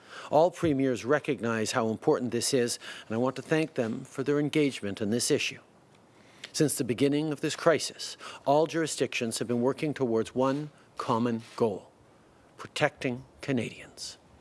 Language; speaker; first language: English; native; English